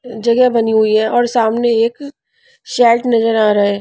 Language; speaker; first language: Hindi; non-native, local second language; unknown